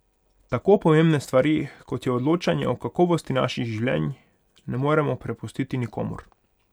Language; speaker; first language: Slovenian; non-native, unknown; Hungarian